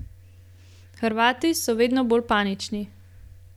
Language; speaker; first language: Slovenian; native; Slovenian